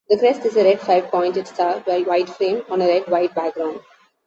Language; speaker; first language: English; non-native, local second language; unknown